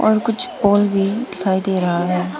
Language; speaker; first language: Hindi; non-native, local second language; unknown